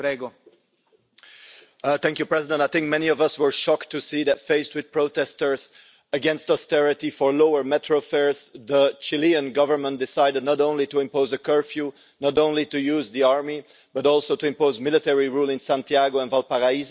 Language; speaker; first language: English; non-native, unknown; French